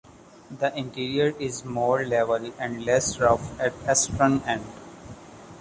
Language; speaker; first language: English; non-native, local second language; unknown